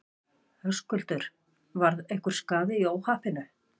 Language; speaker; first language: Icelandic; native; Icelandic